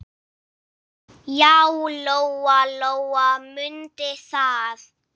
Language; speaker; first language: Icelandic; non-native, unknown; English